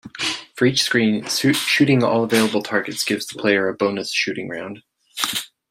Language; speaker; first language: English; non-native, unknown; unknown